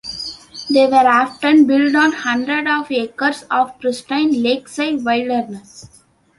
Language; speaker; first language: English; non-native, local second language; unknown